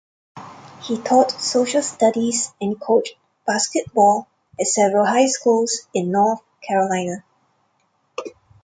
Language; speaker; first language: English; non-native, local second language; Cantonese